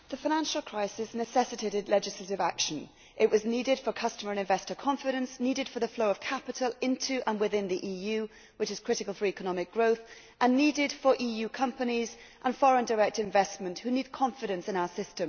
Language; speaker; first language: English; native; English